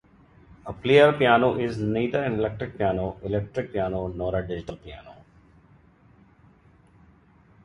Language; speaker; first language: English; non-native, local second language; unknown